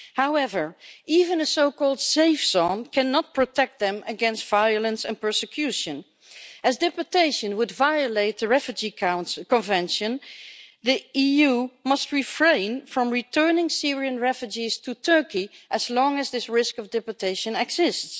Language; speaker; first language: English; non-native, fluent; Dutch